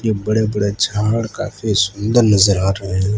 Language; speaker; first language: Hindi; non-native, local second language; Gujarati